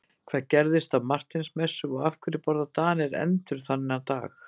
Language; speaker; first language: Icelandic; native; Icelandic